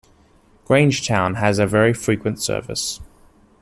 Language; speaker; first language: English; native; English